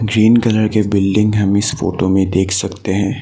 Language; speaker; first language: Hindi; non-native, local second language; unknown